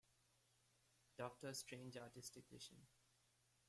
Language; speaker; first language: English; non-native, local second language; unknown